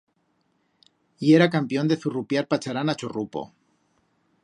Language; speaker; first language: Aragonese; native; Aragonese